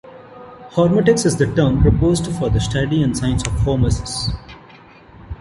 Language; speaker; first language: English; non-native, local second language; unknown